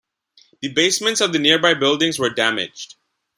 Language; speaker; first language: English; non-native, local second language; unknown